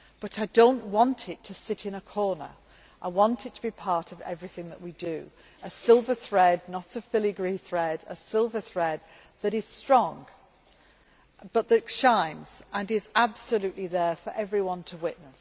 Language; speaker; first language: English; native; English